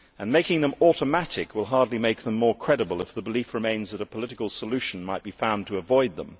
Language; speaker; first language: English; native; English